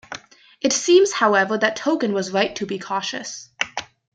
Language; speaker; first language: English; native; English